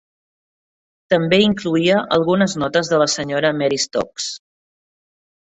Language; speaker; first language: Catalan; native; Catalan